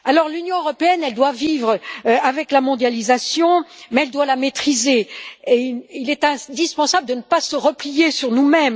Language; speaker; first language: French; native; French